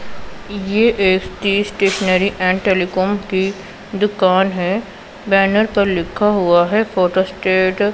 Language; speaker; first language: Hindi; non-native, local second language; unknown